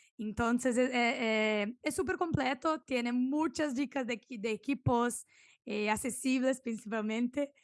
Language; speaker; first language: Spanish; non-native, related language; Portuguese